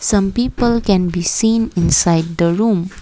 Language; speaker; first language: English; non-native, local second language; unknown